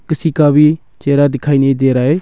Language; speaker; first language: Hindi; non-native, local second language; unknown